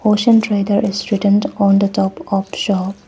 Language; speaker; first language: English; non-native, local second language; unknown